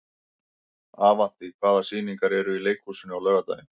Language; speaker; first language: Icelandic; native; Icelandic